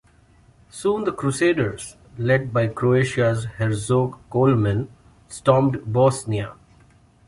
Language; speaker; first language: English; non-native, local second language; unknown